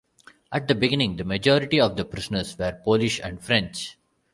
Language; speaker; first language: English; non-native, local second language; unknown